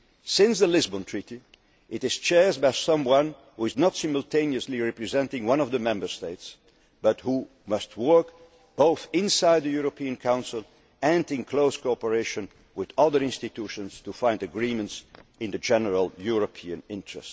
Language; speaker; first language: English; non-native, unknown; Dutch